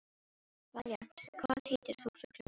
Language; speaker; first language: Icelandic; non-native, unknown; Filipino